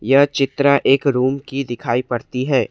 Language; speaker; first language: Hindi; non-native, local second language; Assamese